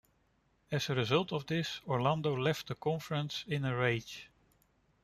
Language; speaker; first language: English; non-native, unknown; Dutch